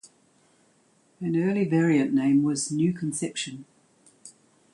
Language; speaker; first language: English; native; English